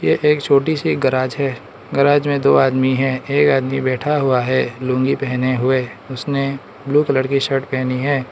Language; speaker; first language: Hindi; non-native, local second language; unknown